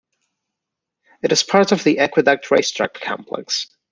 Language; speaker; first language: English; non-native, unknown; Spanish